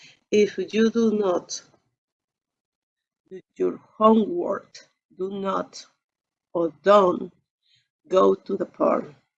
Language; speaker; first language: English; non-native, learner; Spanish